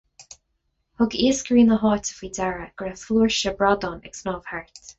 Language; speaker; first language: Irish; non-native, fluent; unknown